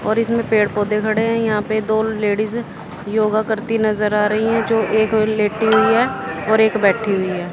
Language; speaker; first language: Hindi; native; Hindi